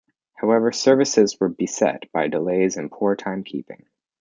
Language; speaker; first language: English; native; English